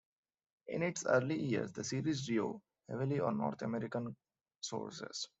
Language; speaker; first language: English; non-native, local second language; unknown